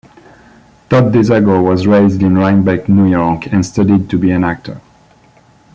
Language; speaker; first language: English; non-native, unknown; French